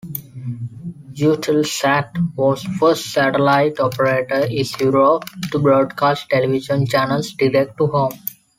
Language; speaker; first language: English; non-native, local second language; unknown